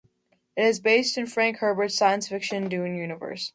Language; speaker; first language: English; native; English